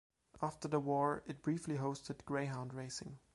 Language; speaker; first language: English; non-native, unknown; German